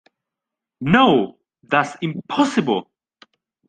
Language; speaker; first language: English; native; English